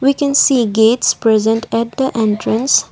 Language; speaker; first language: English; non-native, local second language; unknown